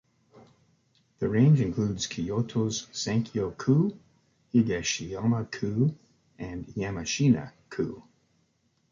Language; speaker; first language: English; native; English